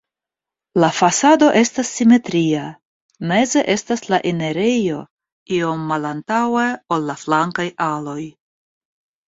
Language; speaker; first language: Esperanto; non-native, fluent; Russian